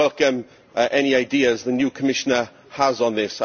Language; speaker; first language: English; native; English